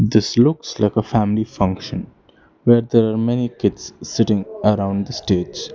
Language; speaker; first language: English; non-native, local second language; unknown